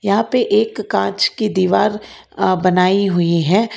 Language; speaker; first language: Hindi; non-native, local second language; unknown